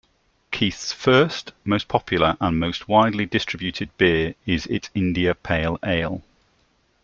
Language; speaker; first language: English; native; English